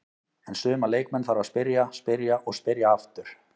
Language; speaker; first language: Icelandic; native; Icelandic